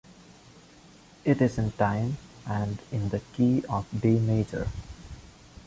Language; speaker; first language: English; non-native, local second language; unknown